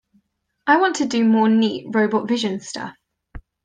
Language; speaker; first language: English; native; English